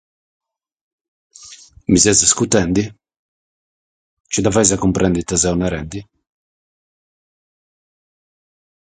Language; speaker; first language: Sardinian; native; Sardinian